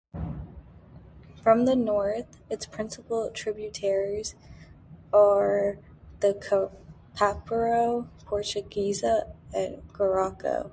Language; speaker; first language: English; native; English